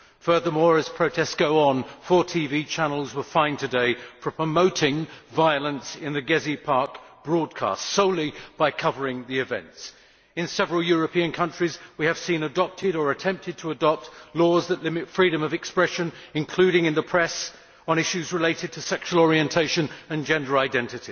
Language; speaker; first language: English; native; English